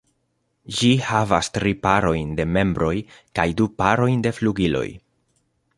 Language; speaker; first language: Esperanto; non-native, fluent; Spanish